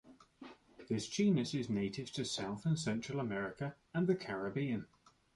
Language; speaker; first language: English; native; English